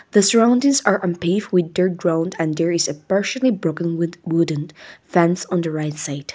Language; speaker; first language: English; non-native, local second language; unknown